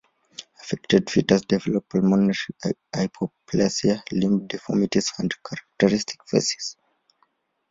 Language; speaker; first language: English; non-native, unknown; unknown